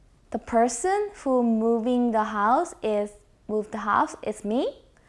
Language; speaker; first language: English; non-native, fluent; Korean